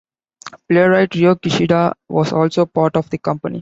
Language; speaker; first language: English; non-native, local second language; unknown